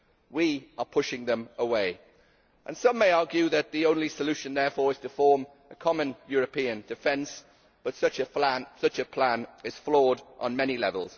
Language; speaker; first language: English; native; English